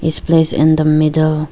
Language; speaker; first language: English; non-native, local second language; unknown